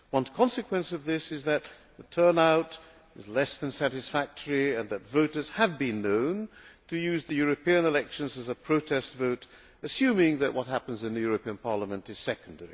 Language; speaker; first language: English; non-native, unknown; Hungarian